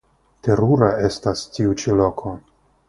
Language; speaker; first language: Esperanto; non-native, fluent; Russian